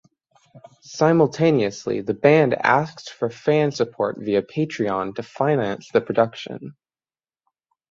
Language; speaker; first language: English; native; English